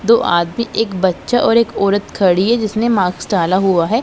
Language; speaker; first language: Hindi; non-native, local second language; Punjabi